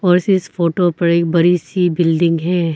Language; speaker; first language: Hindi; non-native, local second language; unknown